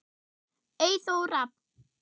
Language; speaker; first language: Icelandic; non-native, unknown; German